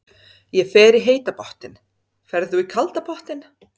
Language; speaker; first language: Icelandic; non-native, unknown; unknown